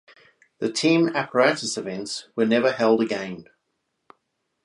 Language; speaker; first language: English; native; English